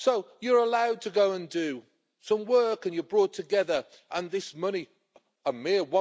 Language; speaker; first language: English; native; English